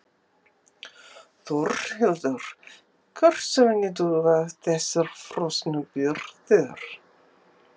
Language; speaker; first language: Icelandic; non-native, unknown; English